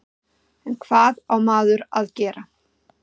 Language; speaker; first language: Icelandic; native; Icelandic